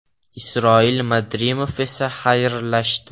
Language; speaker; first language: Uzbek; non-native, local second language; Russian